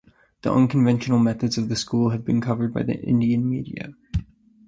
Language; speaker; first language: English; native; English